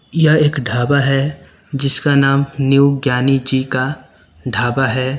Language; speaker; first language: Hindi; native; Hindi